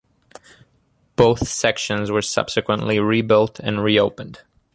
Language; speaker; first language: English; native; English